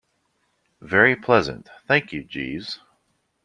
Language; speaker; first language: English; native; English